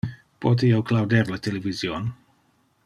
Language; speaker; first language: Interlingua; non-native, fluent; Dutch